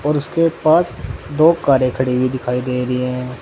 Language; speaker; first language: Hindi; native; Hindi